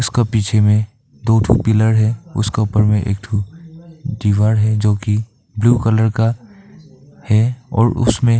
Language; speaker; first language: Hindi; non-native, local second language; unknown